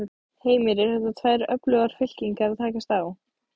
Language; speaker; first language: Icelandic; native; Icelandic